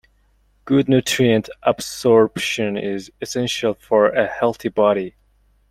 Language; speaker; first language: English; non-native, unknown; Mongolian